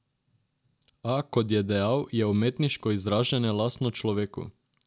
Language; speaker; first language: Slovenian; non-native, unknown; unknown